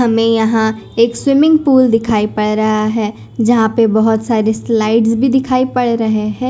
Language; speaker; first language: Hindi; non-native, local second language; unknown